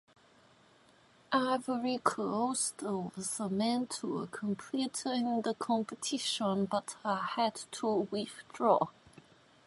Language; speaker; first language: English; non-native, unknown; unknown